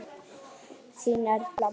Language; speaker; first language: Icelandic; native; Icelandic